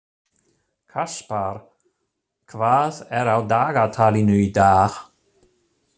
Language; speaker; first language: Icelandic; non-native, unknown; German